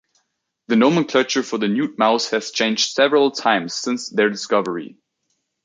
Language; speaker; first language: English; native; English